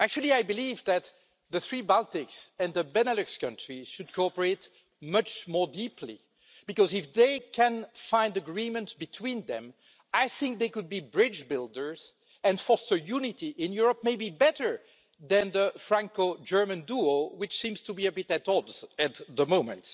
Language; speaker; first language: English; non-native, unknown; French